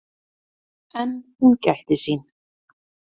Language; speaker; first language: Icelandic; native; Icelandic